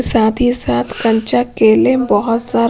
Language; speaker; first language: Hindi; non-native, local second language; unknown